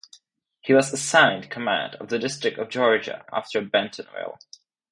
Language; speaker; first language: English; non-native, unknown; Czech